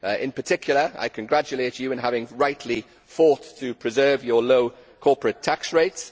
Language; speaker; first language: English; native; English